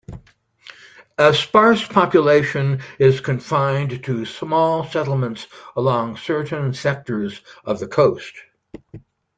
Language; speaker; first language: English; native; English